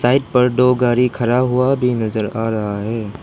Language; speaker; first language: Hindi; non-native, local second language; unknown